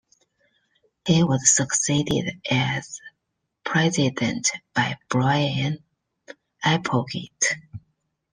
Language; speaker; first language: English; non-native, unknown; Chinese